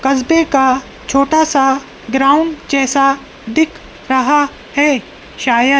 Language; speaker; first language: Hindi; native; Hindi